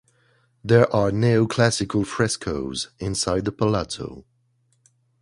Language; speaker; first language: English; non-native, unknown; French